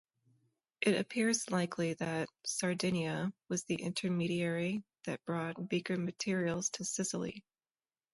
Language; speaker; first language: English; native; English